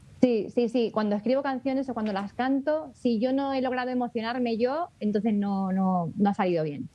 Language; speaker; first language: Spanish; native; Spanish